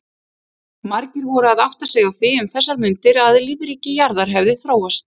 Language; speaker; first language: Icelandic; native; Icelandic